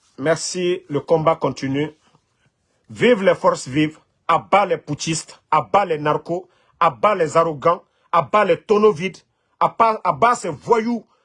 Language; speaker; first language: French; non-native, local second language; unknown